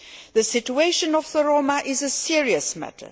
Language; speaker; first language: English; non-native, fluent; Luxembourgish